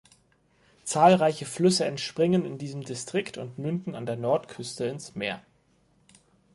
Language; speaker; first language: German; native; German